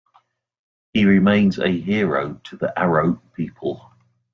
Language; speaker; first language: English; native; English